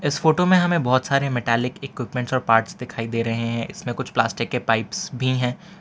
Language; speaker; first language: Hindi; non-native, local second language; Gujarati